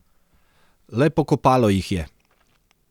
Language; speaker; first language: Slovenian; non-native, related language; Serbian